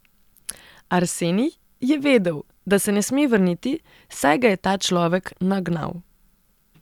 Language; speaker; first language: Slovenian; non-native, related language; Serbian